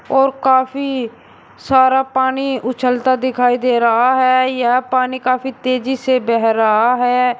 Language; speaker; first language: Hindi; native; Hindi